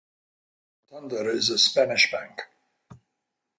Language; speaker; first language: English; native; English